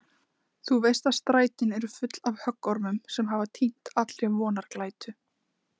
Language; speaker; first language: Icelandic; native; Icelandic